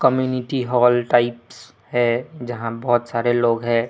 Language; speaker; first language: Hindi; non-native, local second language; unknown